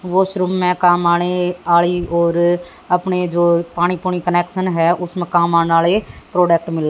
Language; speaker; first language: Hindi; native; Hindi